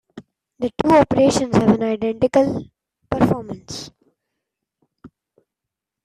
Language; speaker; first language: English; non-native, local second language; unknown